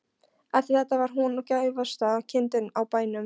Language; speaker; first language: Icelandic; non-native, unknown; Polish